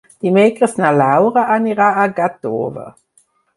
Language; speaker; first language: Catalan; non-native, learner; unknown